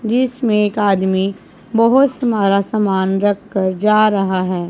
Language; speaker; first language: Hindi; non-native, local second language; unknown